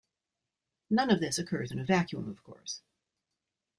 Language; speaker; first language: English; native; English